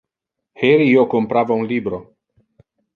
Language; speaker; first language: Interlingua; non-native, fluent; Italian